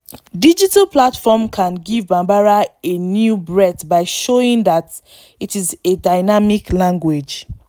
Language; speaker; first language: English; non-native, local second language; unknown